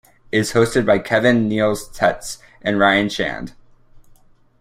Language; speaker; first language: English; native; English